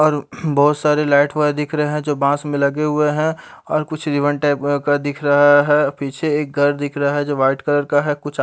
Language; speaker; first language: Hindi; native; Hindi